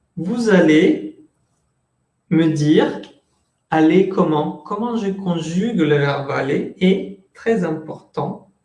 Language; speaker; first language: French; non-native, fluent; Spanish